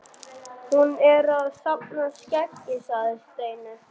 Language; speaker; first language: Icelandic; non-native, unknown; German